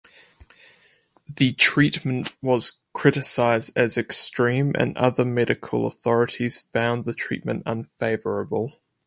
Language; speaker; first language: English; native; English